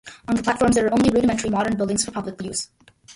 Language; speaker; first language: English; early bilingual, other home language; Malayalam